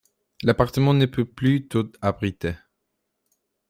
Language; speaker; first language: French; non-native, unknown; Polish